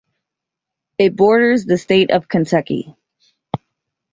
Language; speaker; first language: English; native; English